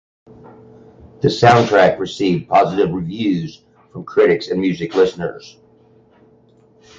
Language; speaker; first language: English; native; English